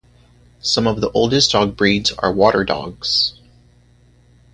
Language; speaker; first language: English; native; English